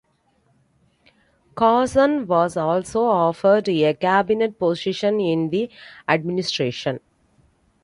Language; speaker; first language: English; non-native, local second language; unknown